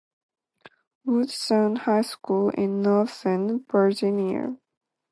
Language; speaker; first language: English; non-native, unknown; Japanese